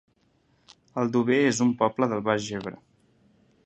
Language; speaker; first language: Catalan; native; Catalan